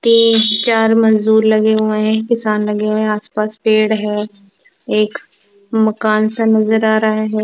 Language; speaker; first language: Hindi; non-native, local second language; Punjabi